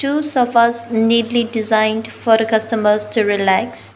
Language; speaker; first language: English; non-native, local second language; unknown